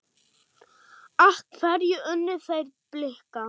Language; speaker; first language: Icelandic; non-native, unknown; German